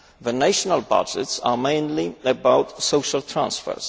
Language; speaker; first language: English; non-native, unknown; Polish